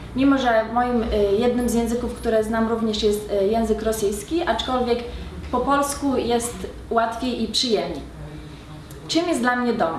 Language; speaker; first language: Polish; native; Polish